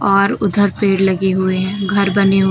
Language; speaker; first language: Hindi; native; Hindi